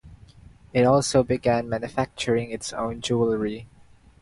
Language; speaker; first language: English; non-native, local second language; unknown